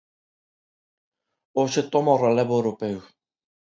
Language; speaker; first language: Galician; non-native, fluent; Spanish